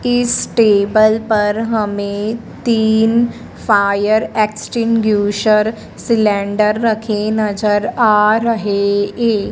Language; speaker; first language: Hindi; native; Hindi